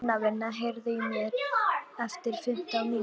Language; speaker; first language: Icelandic; non-native, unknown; Polish